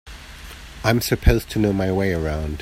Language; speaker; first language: English; native; English